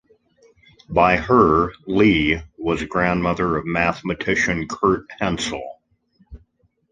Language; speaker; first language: English; native; English